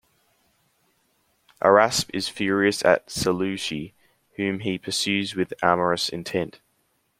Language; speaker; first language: English; native; English